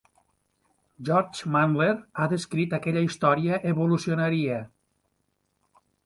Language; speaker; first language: Catalan; native; Catalan